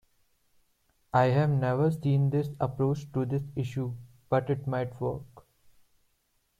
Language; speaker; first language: English; non-native, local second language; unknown